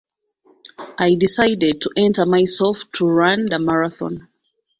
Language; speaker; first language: English; non-native, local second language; Ganda